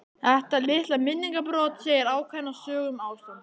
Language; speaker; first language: Icelandic; native; Icelandic